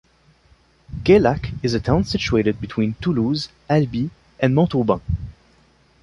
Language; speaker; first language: English; non-native, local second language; French